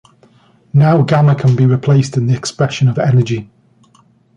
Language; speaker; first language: English; native; English